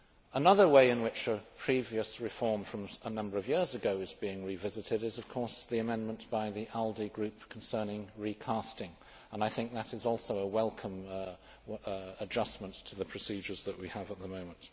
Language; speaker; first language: English; native; English